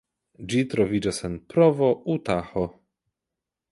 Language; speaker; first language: Esperanto; non-native, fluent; Polish